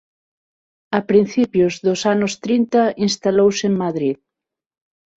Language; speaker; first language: Galician; non-native, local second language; Spanish